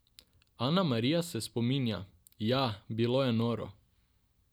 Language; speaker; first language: Slovenian; non-native, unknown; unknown